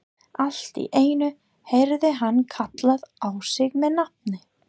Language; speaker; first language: Icelandic; non-native, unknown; English